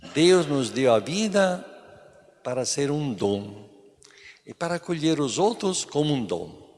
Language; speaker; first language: Portuguese; non-native, fluent; Italian